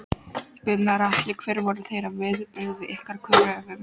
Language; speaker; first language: Icelandic; non-native, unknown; Polish